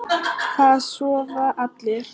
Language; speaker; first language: Icelandic; non-native, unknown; Polish